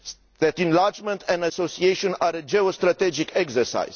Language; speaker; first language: English; non-native, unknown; Romanian